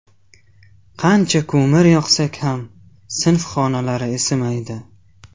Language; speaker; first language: Uzbek; non-native, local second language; Tajik